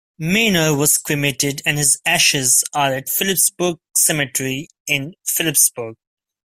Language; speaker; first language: English; non-native, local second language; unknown